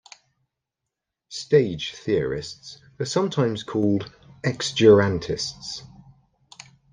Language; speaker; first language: English; native; English